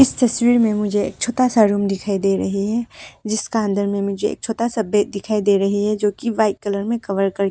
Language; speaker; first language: Hindi; non-native, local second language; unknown